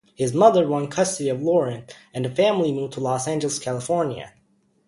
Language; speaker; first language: English; native; English